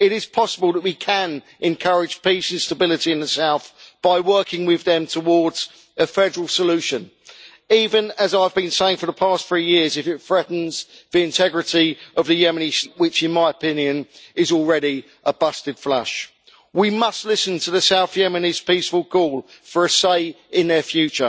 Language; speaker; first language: English; native; English